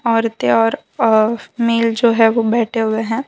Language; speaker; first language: Hindi; non-native, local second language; Gujarati